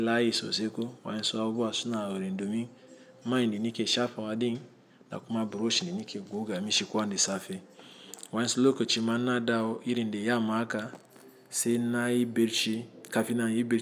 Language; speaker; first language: Hausa; non-native, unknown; Igbo